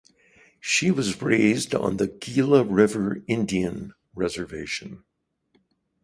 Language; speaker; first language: English; native; English